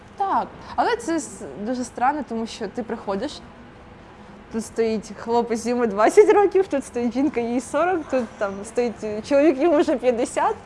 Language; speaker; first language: Ukrainian; non-native, local second language; Russian